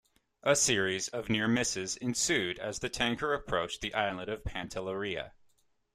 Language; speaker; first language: English; native; English